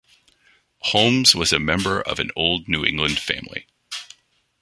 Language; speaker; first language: English; non-native, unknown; French